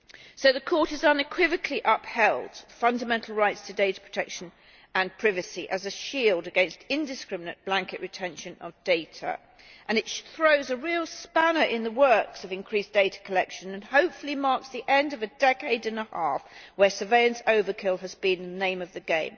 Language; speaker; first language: English; native; English